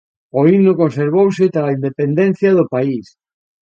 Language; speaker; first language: Galician; native; Galician